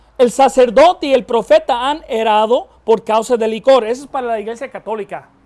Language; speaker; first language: Spanish; non-native, fluent; English